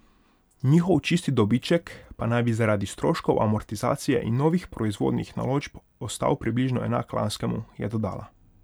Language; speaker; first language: Slovenian; non-native, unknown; Hungarian